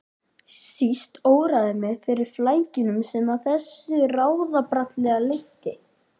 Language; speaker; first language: Icelandic; native; Icelandic